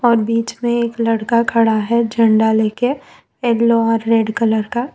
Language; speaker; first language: Hindi; non-native, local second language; Gujarati